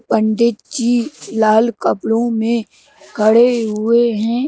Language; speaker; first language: Hindi; native; Hindi